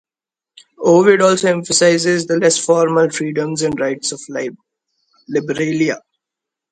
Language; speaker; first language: English; non-native, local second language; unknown